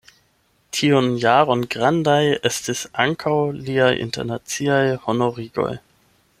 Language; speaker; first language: Esperanto; non-native, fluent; German